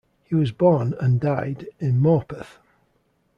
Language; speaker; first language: English; native; English